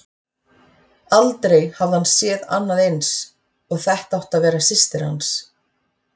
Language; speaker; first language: Icelandic; native; Icelandic